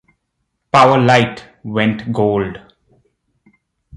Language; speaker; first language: English; non-native, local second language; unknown